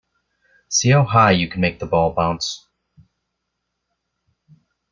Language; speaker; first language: English; native; English